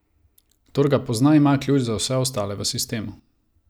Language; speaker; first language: Slovenian; non-native, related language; Croatian